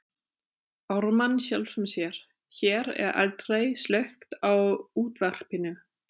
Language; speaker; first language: Icelandic; non-native, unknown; German